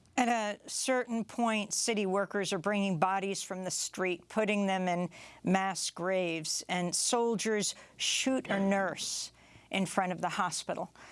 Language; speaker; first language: English; native; English